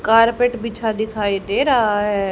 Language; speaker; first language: Hindi; native; Hindi